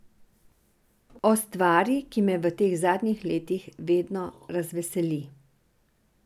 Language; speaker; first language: Slovenian; non-native, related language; Serbian